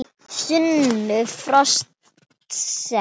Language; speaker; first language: Icelandic; non-native, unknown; Thai